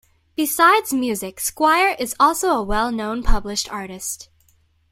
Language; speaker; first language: English; native; English